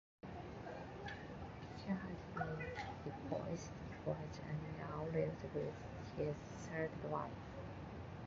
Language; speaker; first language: English; non-native, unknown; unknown